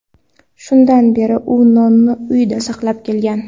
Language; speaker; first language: Uzbek; non-native, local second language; Kara-Kalpak